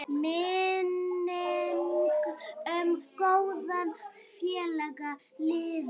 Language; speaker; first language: Icelandic; native; Icelandic